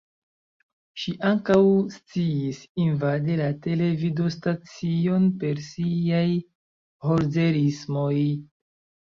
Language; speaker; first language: Esperanto; non-native, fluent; Chinese